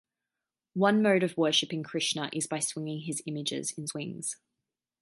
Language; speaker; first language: English; native; English